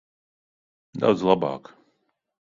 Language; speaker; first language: Latvian; non-native, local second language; Russian